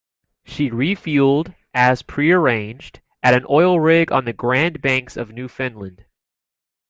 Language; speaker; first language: English; native; English